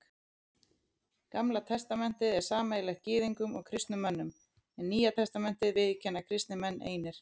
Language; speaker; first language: Icelandic; native; Icelandic